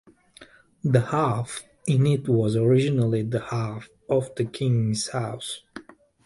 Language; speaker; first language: English; native; English